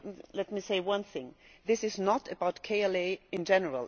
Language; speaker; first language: English; non-native, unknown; German